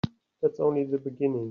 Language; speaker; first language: English; native; English